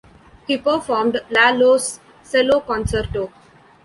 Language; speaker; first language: English; non-native, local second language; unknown